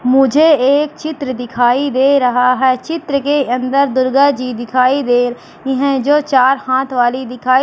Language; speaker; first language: Hindi; native; Hindi